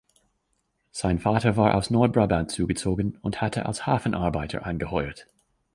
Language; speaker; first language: German; non-native, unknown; English